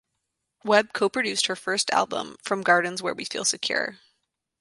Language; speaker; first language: English; native; English